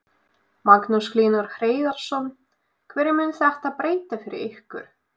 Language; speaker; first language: Icelandic; non-native, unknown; Russian